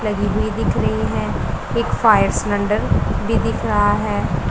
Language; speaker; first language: Hindi; non-native, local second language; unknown